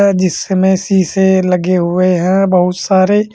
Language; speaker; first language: Hindi; native; Hindi